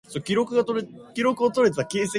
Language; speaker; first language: English; native; English